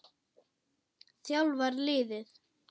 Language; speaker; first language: Icelandic; non-native, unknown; German